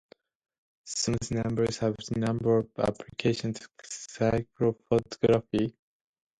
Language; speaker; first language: English; non-native, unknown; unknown